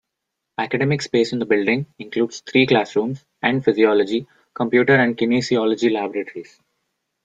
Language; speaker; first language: English; non-native, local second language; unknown